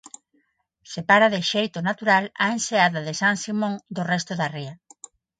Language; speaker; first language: Galician; non-native, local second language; Spanish